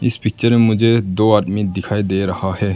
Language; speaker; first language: Hindi; non-native, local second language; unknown